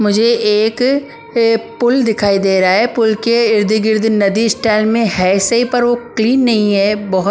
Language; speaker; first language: Hindi; non-native, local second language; Punjabi